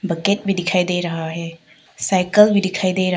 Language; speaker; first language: Hindi; non-native, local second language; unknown